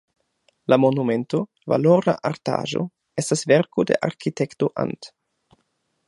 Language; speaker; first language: Esperanto; non-native, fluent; German